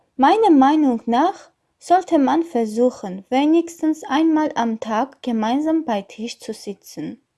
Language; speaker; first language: German; non-native, learner; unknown